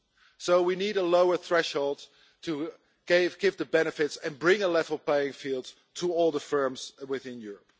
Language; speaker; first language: English; non-native, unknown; Dutch